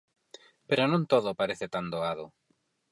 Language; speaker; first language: Galician; non-native, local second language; Spanish